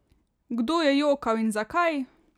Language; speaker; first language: Slovenian; native; Slovenian